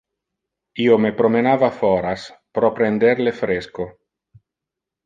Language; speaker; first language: Interlingua; non-native, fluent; Italian